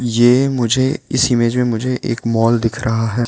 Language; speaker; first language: Hindi; non-native, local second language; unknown